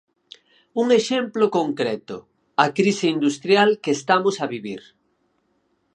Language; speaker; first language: Galician; native; Galician